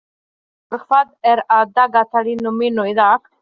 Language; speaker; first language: Icelandic; non-native, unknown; Polish